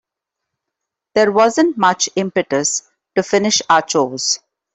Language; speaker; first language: English; non-native, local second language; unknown